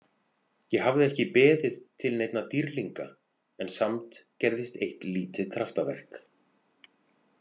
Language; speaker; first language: Icelandic; native; Icelandic